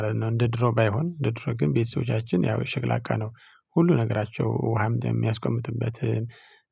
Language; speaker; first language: Amharic; non-native, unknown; Tigrinya